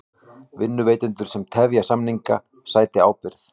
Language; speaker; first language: Icelandic; native; Icelandic